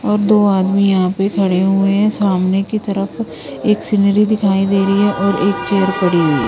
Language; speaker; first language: Hindi; non-native, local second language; Punjabi